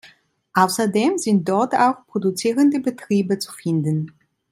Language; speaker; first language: German; non-native, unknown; Italian